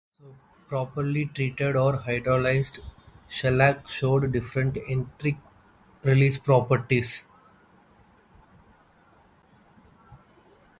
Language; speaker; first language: English; non-native, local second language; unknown